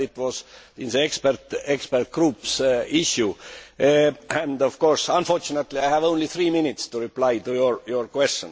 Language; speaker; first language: English; non-native, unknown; Estonian